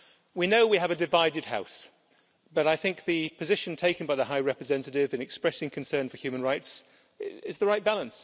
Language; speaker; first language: English; native; English